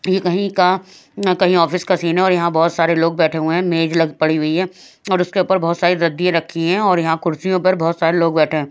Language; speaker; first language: Hindi; native; Hindi